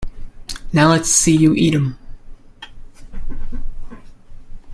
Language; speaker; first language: English; native; English